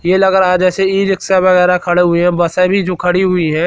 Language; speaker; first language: Hindi; native; Hindi